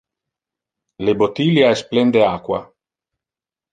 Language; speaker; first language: Interlingua; non-native, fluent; Italian